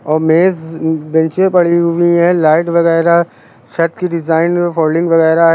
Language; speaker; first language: Hindi; native; Hindi